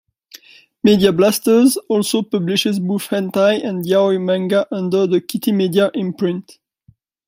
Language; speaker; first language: English; non-native, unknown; French